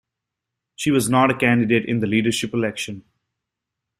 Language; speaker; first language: English; native; English